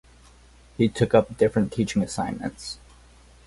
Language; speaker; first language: English; native; English